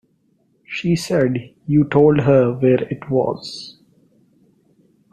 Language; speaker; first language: English; non-native, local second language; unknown